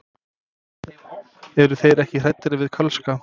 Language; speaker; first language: Icelandic; non-native, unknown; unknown